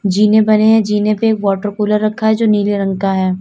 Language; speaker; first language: Hindi; native; Hindi